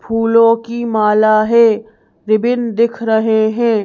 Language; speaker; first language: Hindi; native; Hindi